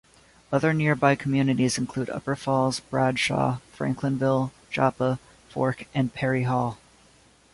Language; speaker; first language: English; native; English